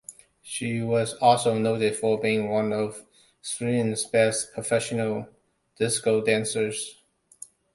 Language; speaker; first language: English; non-native, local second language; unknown